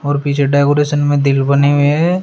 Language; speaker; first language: Hindi; native; Hindi